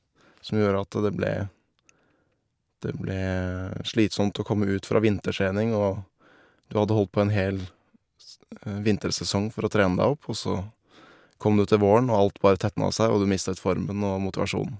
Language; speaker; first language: Norwegian; native; Norwegian